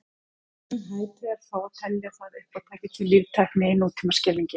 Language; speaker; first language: Icelandic; native; Icelandic